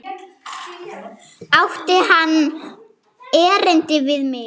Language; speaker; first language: Icelandic; non-native, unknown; German